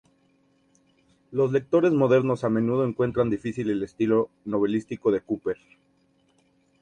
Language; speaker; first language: Spanish; native; Spanish